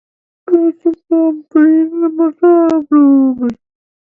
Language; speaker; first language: English; native; English